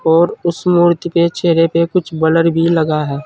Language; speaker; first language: Hindi; native; Hindi